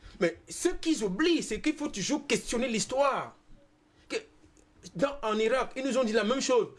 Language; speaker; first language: French; non-native, local second language; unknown